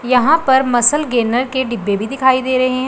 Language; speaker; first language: Hindi; non-native, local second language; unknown